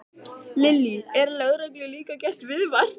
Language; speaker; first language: Icelandic; native; Icelandic